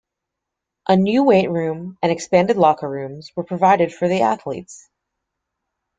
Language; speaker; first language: English; native; English